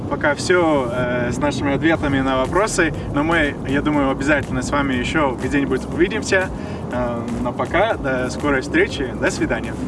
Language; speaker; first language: Russian; non-native, fluent; English